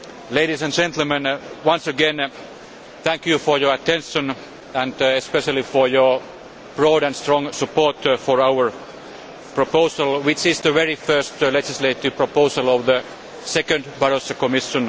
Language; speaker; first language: English; non-native, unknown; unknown